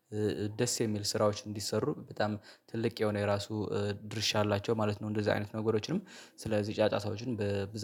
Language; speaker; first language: Amharic; native; Amharic